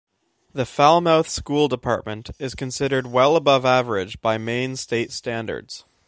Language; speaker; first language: English; native; English